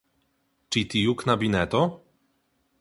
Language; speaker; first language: Esperanto; non-native, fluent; Polish